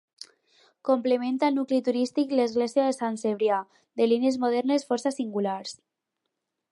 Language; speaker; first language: Catalan; non-native, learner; Spanish